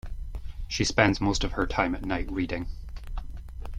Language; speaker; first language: English; native; English